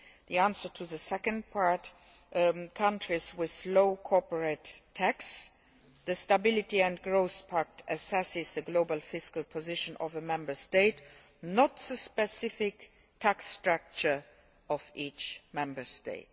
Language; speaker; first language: English; non-native, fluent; Luxembourgish